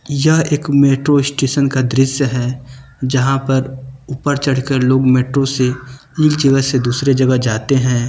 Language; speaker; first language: Hindi; native; Hindi